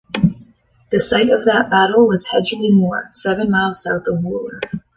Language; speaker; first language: English; native; English